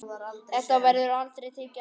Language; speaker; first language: Icelandic; native; Icelandic